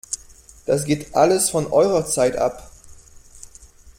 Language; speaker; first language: German; non-native, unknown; French